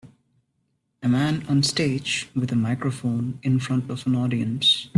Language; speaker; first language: English; non-native, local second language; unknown